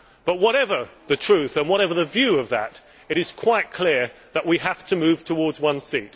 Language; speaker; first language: English; native; English